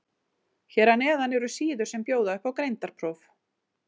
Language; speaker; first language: Icelandic; native; Icelandic